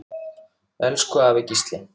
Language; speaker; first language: Icelandic; native; Icelandic